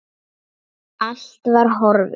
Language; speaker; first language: Icelandic; non-native, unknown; Lithuanian